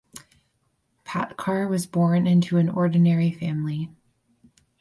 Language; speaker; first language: English; native; English